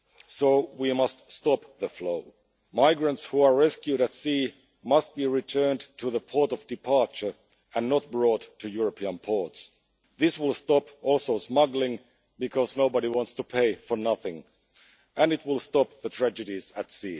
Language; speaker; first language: English; non-native, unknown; Finnish